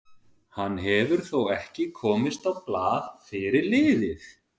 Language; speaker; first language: Icelandic; native; Icelandic